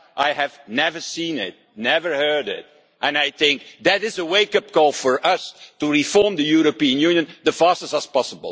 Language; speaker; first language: English; non-native, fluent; Dutch